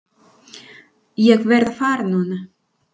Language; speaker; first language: Icelandic; non-native, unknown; Spanish